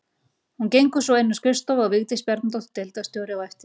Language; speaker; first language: Icelandic; native; Icelandic